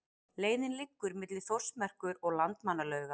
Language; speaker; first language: Icelandic; native; Icelandic